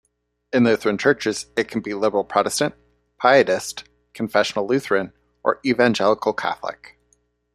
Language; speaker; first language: English; native; English